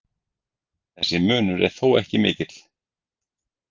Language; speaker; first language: Icelandic; native; Icelandic